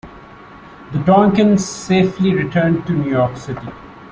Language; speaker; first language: English; non-native, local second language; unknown